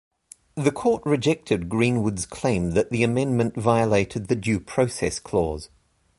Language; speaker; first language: English; native; English